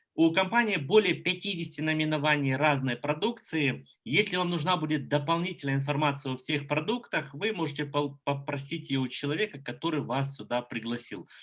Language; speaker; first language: Russian; native; Russian